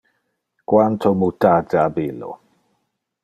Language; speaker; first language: Interlingua; non-native, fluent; Dutch